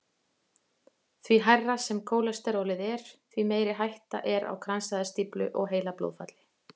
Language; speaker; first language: Icelandic; native; Icelandic